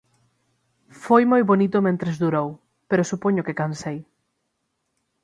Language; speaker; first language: Galician; native; Galician